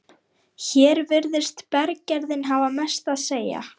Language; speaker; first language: Icelandic; non-native, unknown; Lithuanian